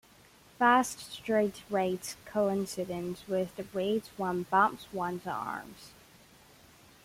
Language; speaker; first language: English; non-native, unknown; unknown